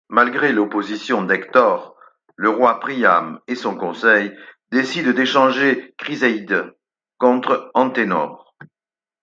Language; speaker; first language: French; native; French